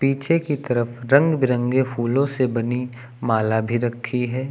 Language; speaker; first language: Hindi; native; Hindi